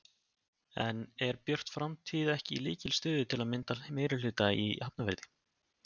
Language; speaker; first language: Icelandic; native; Icelandic